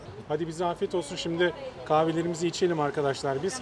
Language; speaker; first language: Turkish; native; Turkish